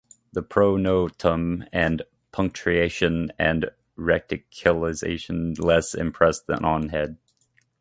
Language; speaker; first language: English; native; English